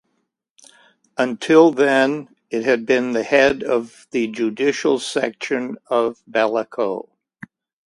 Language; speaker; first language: English; native; English